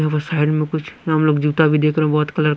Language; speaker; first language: Hindi; non-native, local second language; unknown